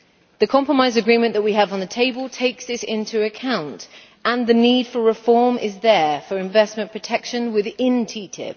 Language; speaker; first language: English; native; English